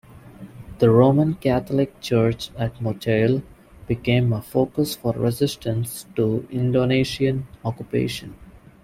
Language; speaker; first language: English; non-native, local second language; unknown